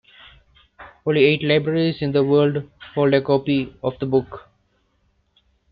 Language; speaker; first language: English; non-native, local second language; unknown